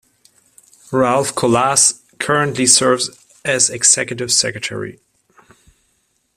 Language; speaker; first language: English; non-native, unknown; German